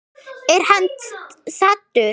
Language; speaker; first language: Icelandic; non-native, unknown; German